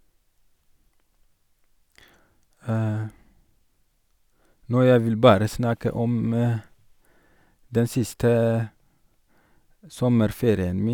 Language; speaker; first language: Norwegian; non-native, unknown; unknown